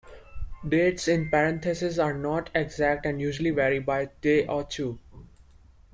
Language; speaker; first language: English; non-native, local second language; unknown